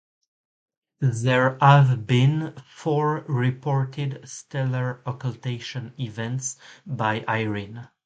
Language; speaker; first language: English; non-native, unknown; French